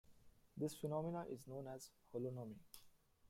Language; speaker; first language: English; non-native, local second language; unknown